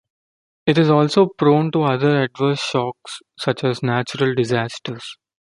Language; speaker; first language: English; non-native, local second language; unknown